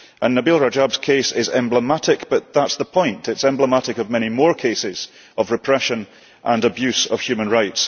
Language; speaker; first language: English; early bilingual, heritage; English